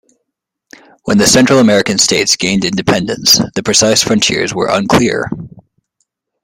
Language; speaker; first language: English; native; English